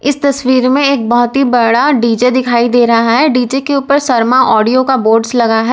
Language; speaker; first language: Hindi; native; Hindi